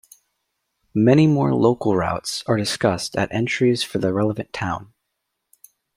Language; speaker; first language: English; native; English